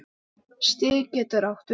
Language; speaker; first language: Icelandic; non-native, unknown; English